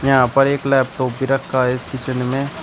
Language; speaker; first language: Hindi; native; Hindi